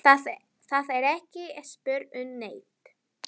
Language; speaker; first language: Icelandic; non-native, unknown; Spanish